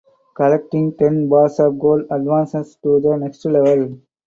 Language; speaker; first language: English; non-native, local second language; Tamil